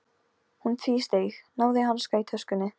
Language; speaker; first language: Icelandic; non-native, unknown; Polish